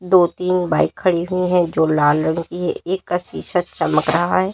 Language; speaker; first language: Hindi; native; Hindi